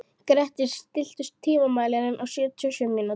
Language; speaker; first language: Icelandic; native; Icelandic